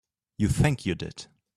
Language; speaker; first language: English; non-native, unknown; German